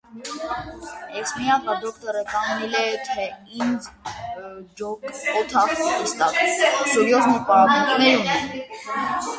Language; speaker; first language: Armenian; native; Armenian